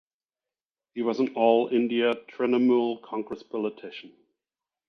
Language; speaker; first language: English; non-native, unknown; German